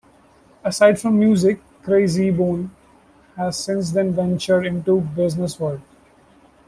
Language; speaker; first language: English; non-native, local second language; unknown